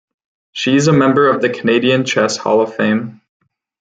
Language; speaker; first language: English; native; English